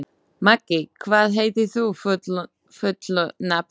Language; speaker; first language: Icelandic; non-native, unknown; Slovak